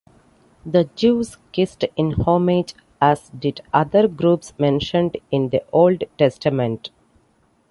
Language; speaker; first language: English; non-native, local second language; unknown